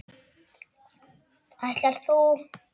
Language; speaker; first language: Icelandic; native; Icelandic